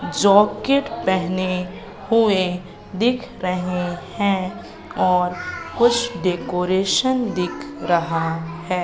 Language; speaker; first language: Hindi; native; Hindi